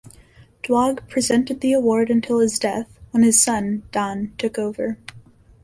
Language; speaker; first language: English; native; English